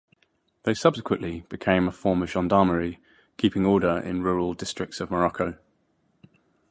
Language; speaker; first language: English; native; English